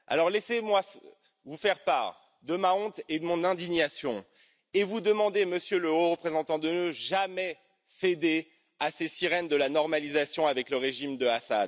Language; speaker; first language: French; native; French